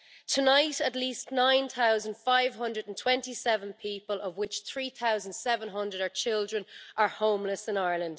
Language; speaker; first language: English; native; English